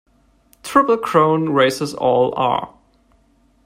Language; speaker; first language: English; non-native, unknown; German